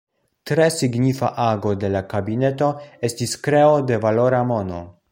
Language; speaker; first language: Esperanto; non-native, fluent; Polish